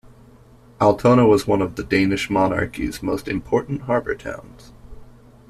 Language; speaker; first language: English; native; English